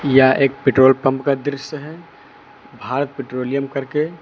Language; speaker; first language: Hindi; native; Hindi